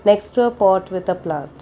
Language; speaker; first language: English; non-native, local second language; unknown